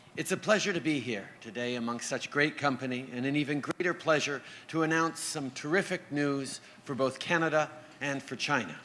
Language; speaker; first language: English; native; English